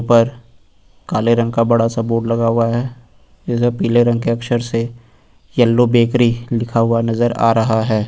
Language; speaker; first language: Hindi; native; Hindi